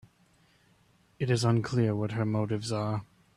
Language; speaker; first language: English; native; English